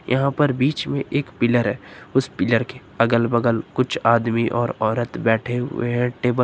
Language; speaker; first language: Hindi; native; Hindi